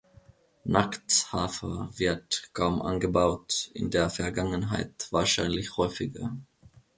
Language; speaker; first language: German; non-native, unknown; Finnish